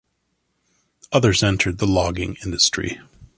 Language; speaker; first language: English; native; English